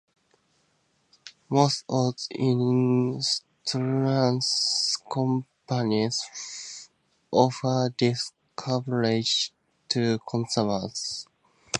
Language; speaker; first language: English; native; English